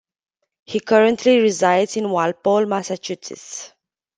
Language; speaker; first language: English; non-native, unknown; Romanian